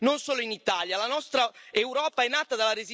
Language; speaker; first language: English; non-native, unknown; Finnish